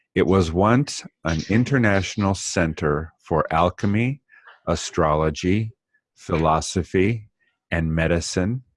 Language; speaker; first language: English; native; English